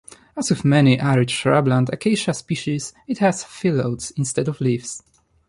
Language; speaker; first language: English; non-native, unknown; Polish